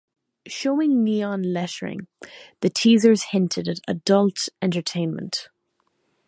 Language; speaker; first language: English; native; English